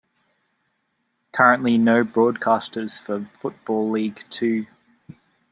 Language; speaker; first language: English; native; English